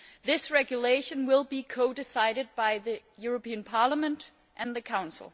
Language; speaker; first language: English; non-native, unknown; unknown